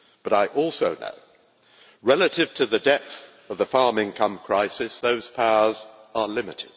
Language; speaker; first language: English; native; English